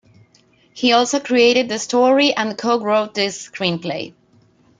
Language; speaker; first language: English; non-native, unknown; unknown